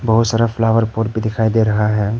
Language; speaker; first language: Hindi; non-native, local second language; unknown